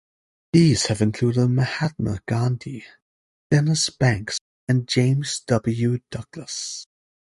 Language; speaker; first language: English; native; English